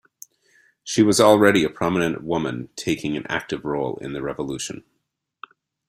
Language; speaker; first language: English; native; English